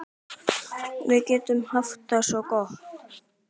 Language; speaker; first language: Icelandic; native; Icelandic